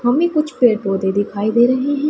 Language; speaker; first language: Hindi; non-native, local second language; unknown